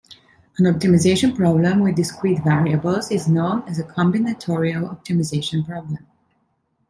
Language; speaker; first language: English; non-native, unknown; Italian